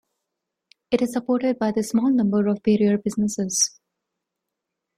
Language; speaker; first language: English; non-native, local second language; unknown